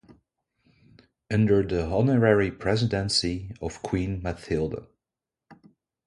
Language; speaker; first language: English; non-native, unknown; Dutch